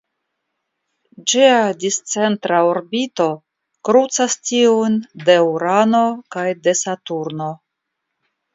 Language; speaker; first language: Esperanto; non-native, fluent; Russian